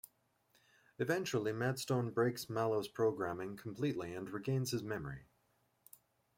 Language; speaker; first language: English; native; English